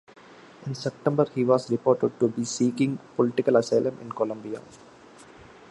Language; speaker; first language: English; non-native, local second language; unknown